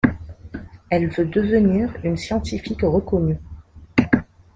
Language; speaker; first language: French; non-native, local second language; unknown